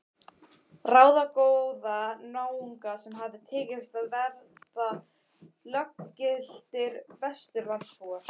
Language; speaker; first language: Icelandic; native; Icelandic